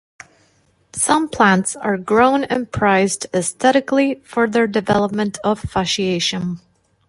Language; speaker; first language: English; non-native, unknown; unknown